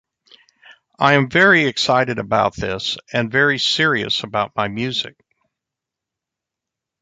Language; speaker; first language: English; native; English